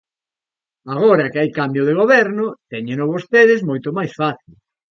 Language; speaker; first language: Galician; native; Galician